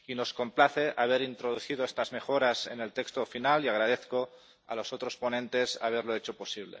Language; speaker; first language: Spanish; non-native, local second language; Catalan